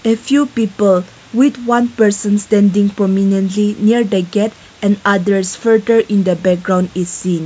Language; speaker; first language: English; non-native, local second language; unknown